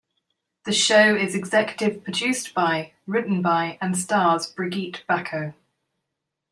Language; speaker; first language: English; native; English